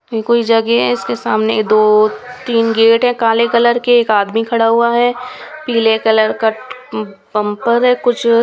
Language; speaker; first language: Hindi; non-native, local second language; Punjabi